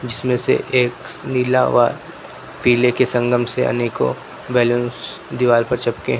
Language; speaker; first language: Hindi; native; Hindi